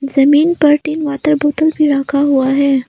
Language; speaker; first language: Hindi; non-native, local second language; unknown